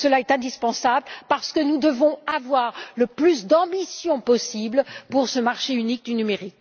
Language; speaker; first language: French; native; French